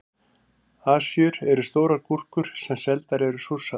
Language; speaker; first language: Icelandic; native; Icelandic